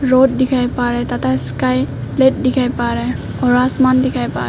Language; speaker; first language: Hindi; non-native, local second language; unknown